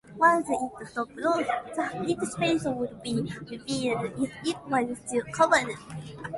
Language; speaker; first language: English; non-native, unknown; Japanese